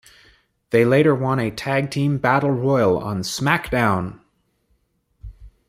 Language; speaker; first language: English; native; English